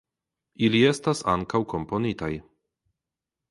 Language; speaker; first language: Esperanto; non-native, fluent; Polish